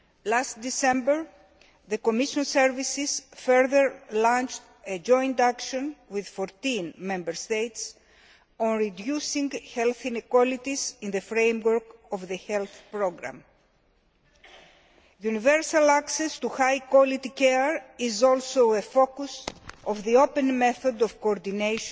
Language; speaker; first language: English; non-native, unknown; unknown